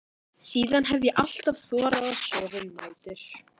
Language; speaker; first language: Icelandic; native; Icelandic